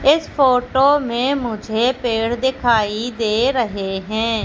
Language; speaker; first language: Hindi; native; Hindi